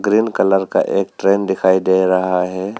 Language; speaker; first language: Hindi; non-native, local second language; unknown